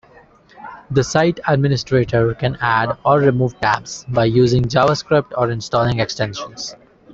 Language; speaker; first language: English; non-native, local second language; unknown